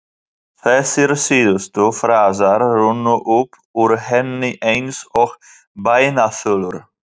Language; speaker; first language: Icelandic; non-native, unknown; Polish